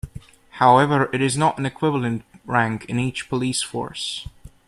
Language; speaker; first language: English; native; English